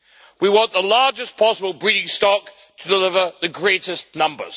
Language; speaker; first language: English; native; English